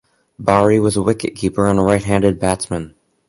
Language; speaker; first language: English; native; English